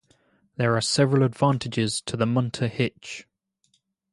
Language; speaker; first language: English; native; English